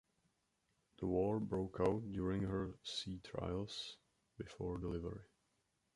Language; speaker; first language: English; non-native, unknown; Czech